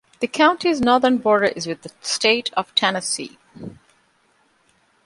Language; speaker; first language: English; non-native, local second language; Divehi